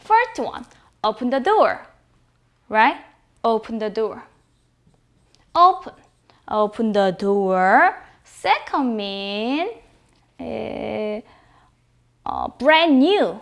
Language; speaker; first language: English; non-native, fluent; Korean